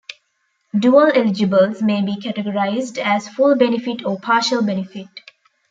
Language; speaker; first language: English; non-native, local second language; Tamil